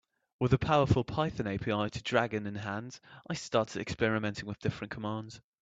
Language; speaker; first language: English; native; English